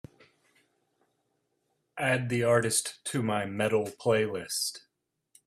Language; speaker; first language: English; native; English